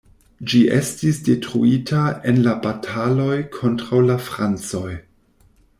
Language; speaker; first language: Esperanto; non-native, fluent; German